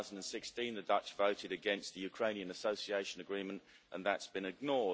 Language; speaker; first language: English; native; English